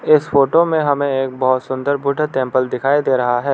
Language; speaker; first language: Hindi; non-native, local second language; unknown